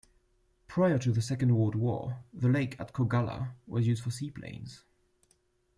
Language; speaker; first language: English; non-native, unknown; French